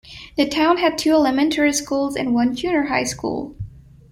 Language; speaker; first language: English; non-native, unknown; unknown